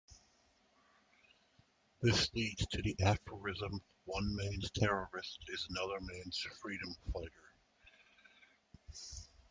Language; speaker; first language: English; native; English